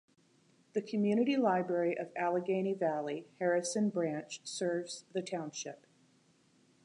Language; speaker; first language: English; native; English